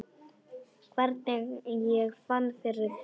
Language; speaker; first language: Icelandic; non-native, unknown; Polish